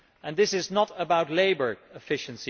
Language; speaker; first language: English; non-native, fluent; Dutch